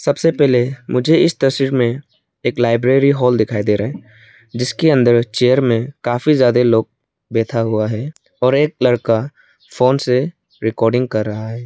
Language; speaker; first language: Hindi; non-native, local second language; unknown